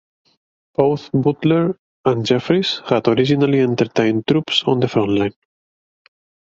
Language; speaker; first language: English; native; English